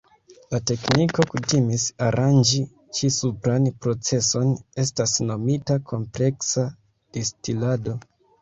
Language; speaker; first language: Esperanto; non-native, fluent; Kinyarwanda